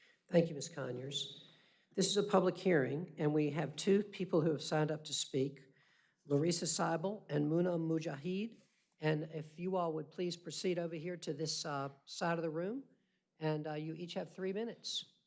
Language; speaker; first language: English; native; English